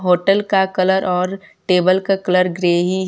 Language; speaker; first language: Hindi; non-native, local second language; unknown